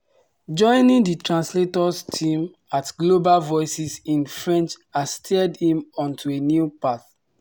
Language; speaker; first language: English; non-native, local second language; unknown